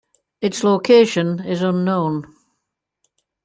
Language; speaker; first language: English; native; English